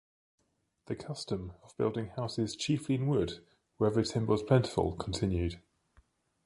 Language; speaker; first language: English; native; English